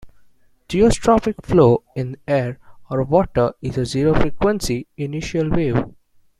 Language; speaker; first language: English; non-native, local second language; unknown